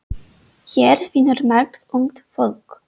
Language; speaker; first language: Icelandic; non-native, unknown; English